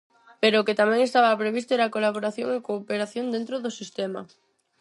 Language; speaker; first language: Galician; non-native, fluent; Spanish